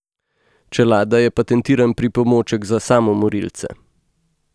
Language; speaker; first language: Slovenian; native; Slovenian